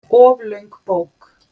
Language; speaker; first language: Icelandic; native; Icelandic